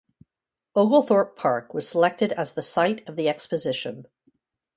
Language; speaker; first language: English; native; English